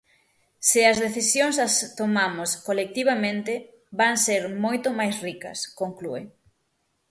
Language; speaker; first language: Galician; native; Galician